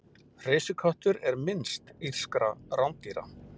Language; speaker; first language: Icelandic; native; Icelandic